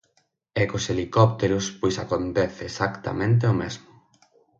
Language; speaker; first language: Galician; native; Galician